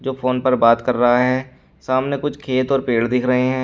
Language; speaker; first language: Hindi; native; Hindi